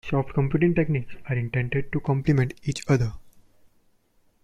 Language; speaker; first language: English; non-native, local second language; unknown